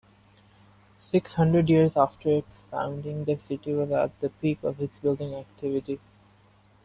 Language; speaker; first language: English; non-native, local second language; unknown